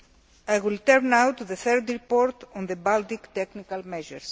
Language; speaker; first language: English; non-native, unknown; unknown